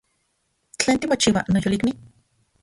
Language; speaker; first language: Central Puebla Nahuatl; non-native, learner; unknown